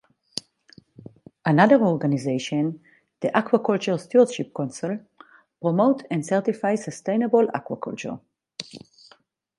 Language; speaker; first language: English; non-native, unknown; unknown